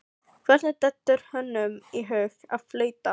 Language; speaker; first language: Icelandic; non-native, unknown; Filipino